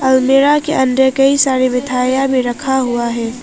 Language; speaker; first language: Hindi; non-native, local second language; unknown